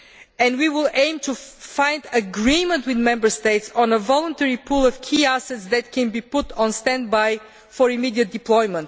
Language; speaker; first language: English; non-native, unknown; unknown